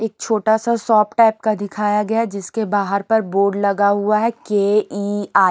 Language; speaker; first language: Hindi; non-native, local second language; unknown